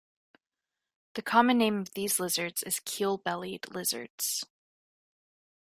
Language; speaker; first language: English; native; English